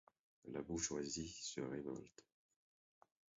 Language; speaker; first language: French; non-native, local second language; Haitian Creole